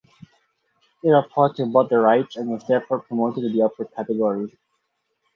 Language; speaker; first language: English; non-native, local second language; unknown